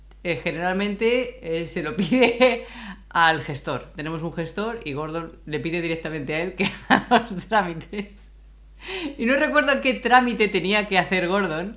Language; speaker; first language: Spanish; native; Spanish